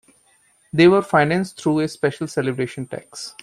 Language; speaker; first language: English; non-native, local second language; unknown